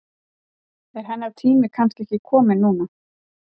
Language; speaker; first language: Icelandic; native; Icelandic